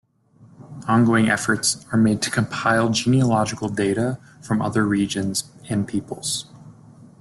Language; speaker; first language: English; native; English